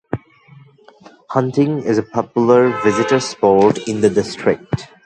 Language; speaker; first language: English; non-native, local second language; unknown